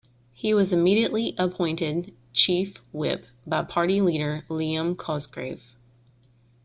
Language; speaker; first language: English; native; English